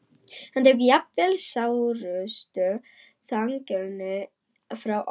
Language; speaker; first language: Icelandic; non-native, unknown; German